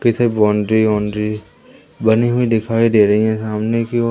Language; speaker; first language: Hindi; native; Hindi